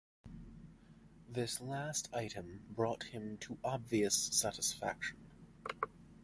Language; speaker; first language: English; native; English